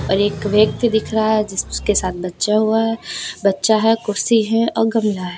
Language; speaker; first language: Hindi; native; Hindi